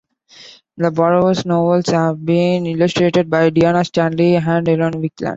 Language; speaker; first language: English; non-native, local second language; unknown